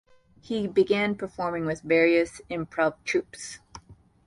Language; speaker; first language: English; native; English